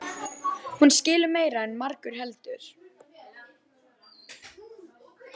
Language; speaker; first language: Icelandic; native; Icelandic